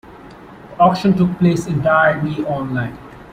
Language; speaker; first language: English; non-native, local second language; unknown